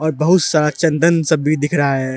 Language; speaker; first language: Hindi; non-native, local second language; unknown